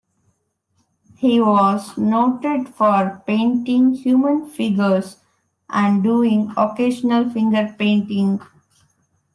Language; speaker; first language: English; non-native, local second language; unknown